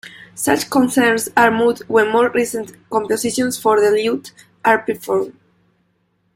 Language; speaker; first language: English; non-native, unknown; Spanish